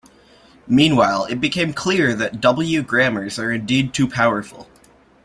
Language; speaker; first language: English; native; English